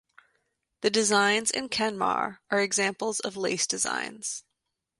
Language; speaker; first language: English; native; English